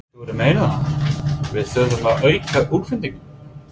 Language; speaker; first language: Icelandic; non-native, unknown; English